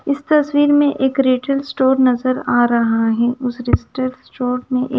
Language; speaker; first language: Hindi; non-native, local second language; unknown